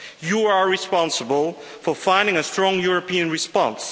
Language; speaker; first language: English; non-native, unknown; Dutch